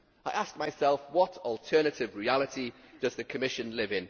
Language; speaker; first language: English; native; English